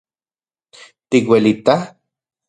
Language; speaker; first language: Central Puebla Nahuatl; non-native, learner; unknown